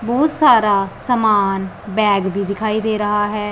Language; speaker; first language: Hindi; non-native, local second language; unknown